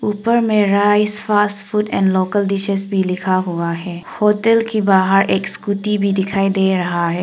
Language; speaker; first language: Hindi; non-native, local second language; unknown